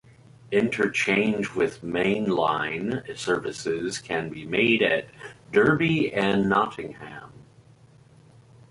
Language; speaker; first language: English; native; English